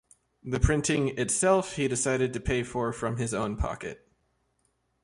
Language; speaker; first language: English; native; English